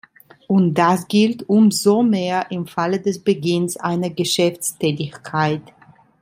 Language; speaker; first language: German; non-native, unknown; Italian